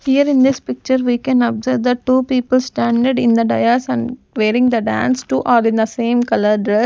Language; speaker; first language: English; non-native, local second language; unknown